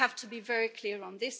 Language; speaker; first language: English; early bilingual, heritage; German